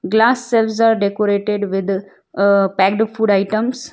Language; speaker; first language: English; non-native, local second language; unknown